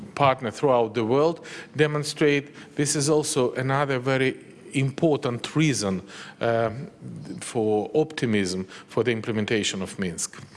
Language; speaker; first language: English; non-native, fluent; Ukrainian